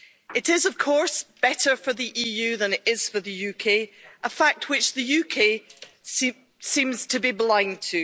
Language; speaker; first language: English; native; English